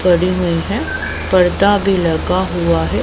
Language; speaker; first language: Hindi; non-native, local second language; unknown